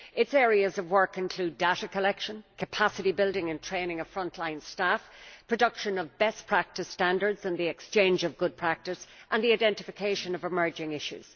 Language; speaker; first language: English; native; English